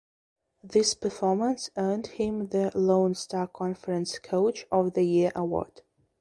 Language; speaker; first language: English; non-native, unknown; Belarusian